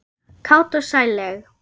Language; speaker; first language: Icelandic; non-native, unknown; German